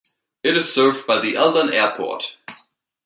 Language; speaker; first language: English; native; English